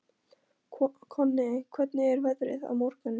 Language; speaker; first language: Icelandic; non-native, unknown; Polish